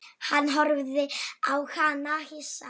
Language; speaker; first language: Icelandic; non-native, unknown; Polish